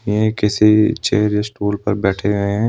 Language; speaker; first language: Hindi; native; Hindi